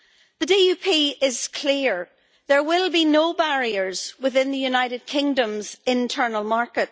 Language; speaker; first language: English; native; English